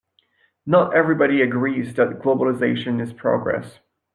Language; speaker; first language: English; non-native, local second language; French